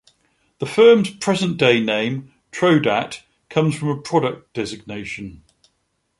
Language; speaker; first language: English; native; English